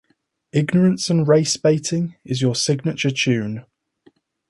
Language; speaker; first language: English; native; English